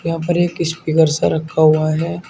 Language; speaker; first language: Hindi; native; Hindi